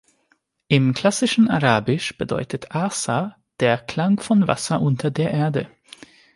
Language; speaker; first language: German; non-native, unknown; Hungarian